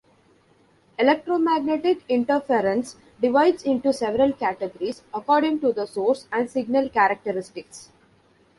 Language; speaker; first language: English; non-native, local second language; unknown